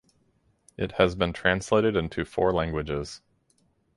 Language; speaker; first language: English; native; English